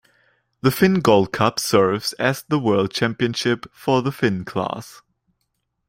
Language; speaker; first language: English; non-native, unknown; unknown